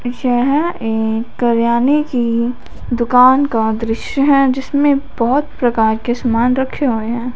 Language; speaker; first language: Hindi; non-native, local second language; Punjabi